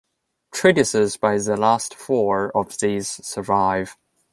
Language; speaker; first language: English; non-native, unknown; Chinese